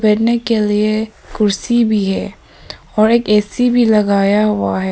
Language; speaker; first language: Hindi; early bilingual, other home language; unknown